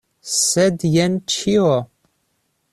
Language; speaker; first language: Esperanto; non-native, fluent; Russian